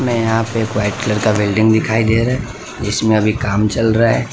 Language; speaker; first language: Hindi; non-native, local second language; Gujarati